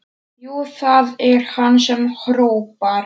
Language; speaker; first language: Icelandic; non-native, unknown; Polish